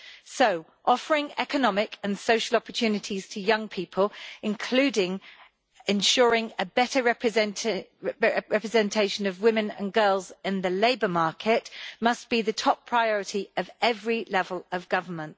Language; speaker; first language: English; native; English